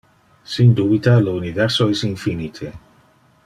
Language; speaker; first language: Interlingua; non-native, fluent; Dutch